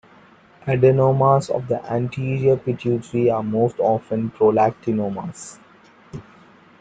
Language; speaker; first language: English; non-native, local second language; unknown